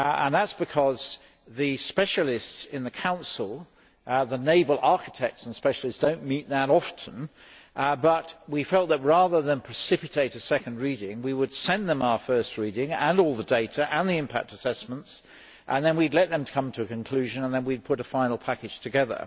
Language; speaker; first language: English; native; English